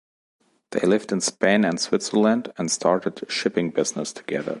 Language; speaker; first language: English; non-native, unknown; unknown